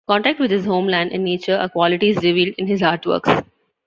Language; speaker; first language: English; non-native, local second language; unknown